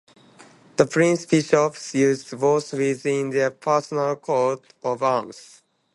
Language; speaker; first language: English; non-native, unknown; Japanese